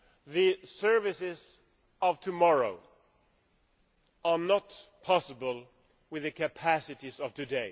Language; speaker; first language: English; non-native, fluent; Swedish